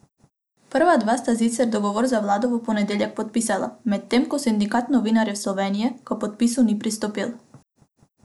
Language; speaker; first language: Slovenian; non-native, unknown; Macedonian